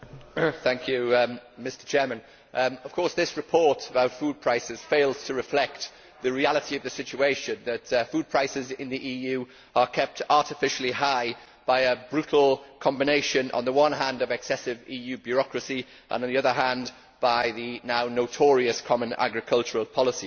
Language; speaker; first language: English; native; English